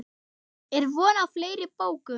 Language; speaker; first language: Icelandic; non-native, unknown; German